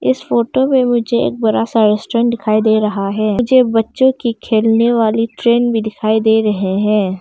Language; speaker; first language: Hindi; non-native, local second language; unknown